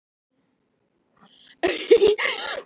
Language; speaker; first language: Icelandic; native; Icelandic